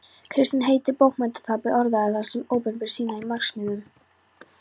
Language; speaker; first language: Icelandic; non-native, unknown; Polish